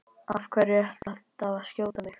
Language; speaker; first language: Icelandic; native; Icelandic